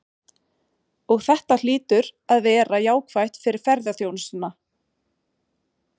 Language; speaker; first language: Icelandic; non-native, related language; Swedish